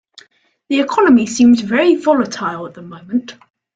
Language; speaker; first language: English; native; English